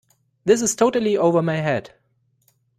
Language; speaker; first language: English; non-native, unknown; German